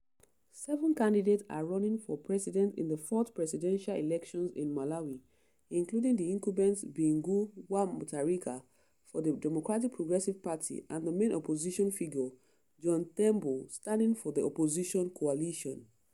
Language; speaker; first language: English; non-native, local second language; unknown